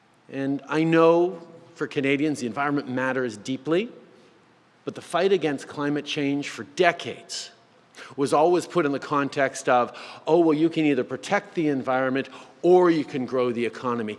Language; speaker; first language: English; native; English